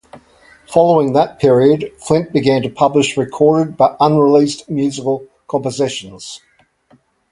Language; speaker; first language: English; native; English